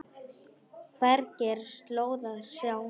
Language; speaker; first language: Icelandic; non-native, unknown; Polish